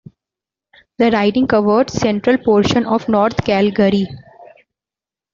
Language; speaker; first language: English; non-native, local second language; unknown